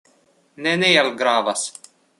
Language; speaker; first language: Esperanto; non-native, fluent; Russian